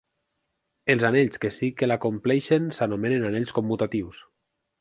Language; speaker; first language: Catalan; native; Catalan